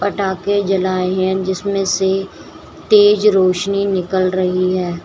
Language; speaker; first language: Hindi; native; Hindi